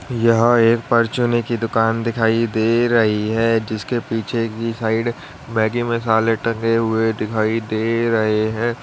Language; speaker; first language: Hindi; native; Hindi